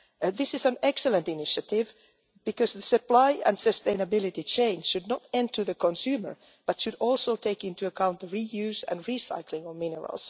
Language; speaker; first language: English; non-native, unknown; Finnish